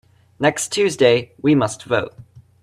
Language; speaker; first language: English; native; English